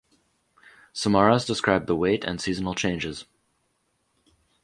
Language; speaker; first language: English; native; English